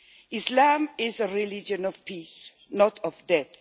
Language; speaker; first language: English; non-native, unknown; Swedish